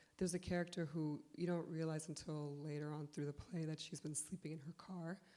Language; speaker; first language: English; early bilingual, other home language; Polish